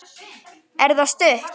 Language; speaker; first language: Icelandic; native; Icelandic